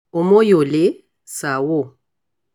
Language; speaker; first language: English; non-native, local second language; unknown